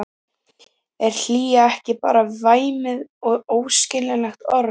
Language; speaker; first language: Icelandic; native; Icelandic